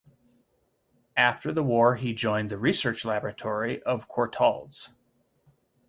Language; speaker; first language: English; native; English